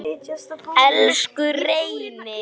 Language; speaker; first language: Icelandic; non-native, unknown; Polish